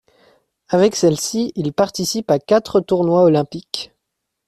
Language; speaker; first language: French; native; French